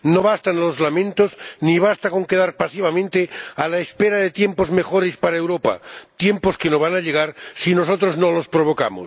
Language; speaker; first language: Spanish; non-native, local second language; Catalan